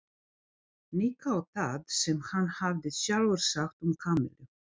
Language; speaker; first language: Icelandic; non-native, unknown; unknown